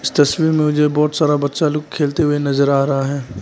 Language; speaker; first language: Hindi; early bilingual, other home language; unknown